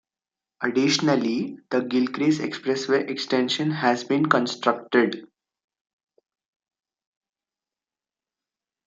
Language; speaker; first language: English; non-native, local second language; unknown